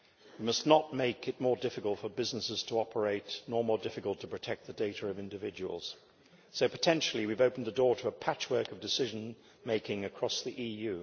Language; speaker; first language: English; native; English